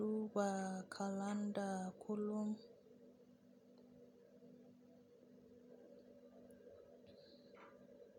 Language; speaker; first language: Hausa; native; Hausa